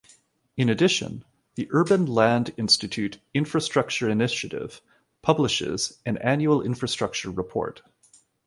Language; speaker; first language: English; native; English